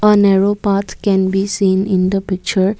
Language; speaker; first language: English; non-native, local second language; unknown